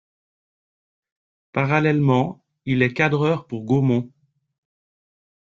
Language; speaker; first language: French; native; French